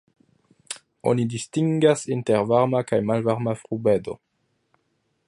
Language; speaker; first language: Esperanto; non-native, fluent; French